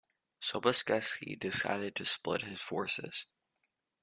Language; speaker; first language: English; native; English